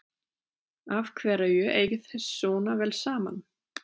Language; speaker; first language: Icelandic; non-native, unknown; German